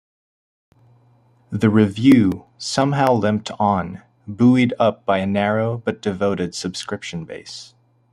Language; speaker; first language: English; native; English